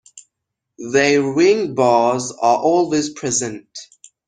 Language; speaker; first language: English; non-native, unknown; Persian